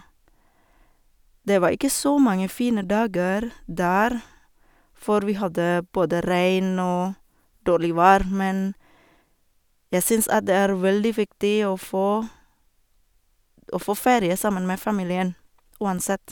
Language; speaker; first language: Norwegian; non-native, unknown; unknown